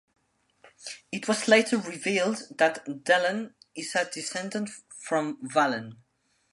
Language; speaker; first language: English; non-native, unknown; Spanish